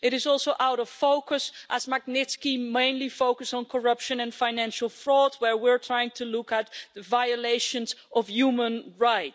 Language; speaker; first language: English; non-native, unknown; Dutch